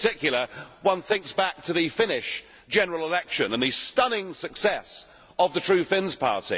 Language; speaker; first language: English; native; English